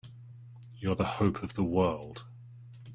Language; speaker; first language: English; native; English